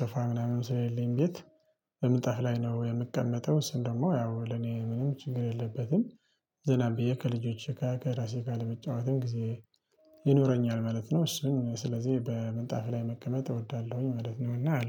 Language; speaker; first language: Amharic; non-native, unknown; Tigrinya